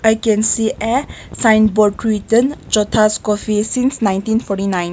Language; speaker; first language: English; non-native, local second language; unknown